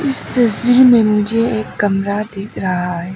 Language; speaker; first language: Hindi; non-native, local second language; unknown